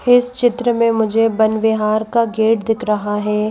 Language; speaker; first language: Hindi; native; Hindi